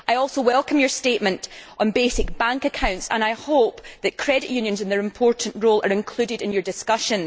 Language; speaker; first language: English; native; English